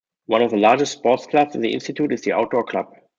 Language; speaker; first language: English; non-native, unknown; German